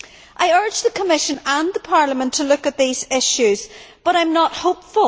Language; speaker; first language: English; native; English